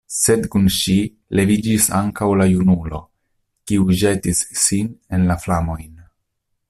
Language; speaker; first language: Esperanto; non-native, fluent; Italian